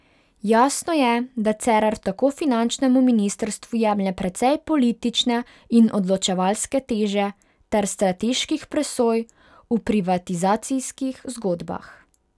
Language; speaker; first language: Slovenian; non-native, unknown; Hungarian